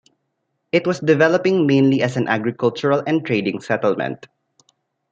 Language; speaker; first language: English; non-native, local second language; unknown